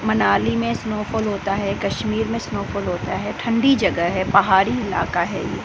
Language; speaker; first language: Hindi; non-native, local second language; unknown